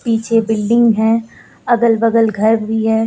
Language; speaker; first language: Hindi; native; Hindi